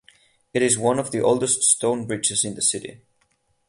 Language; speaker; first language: English; non-native, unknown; Catalan